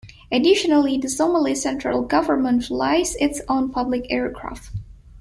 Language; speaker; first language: English; non-native, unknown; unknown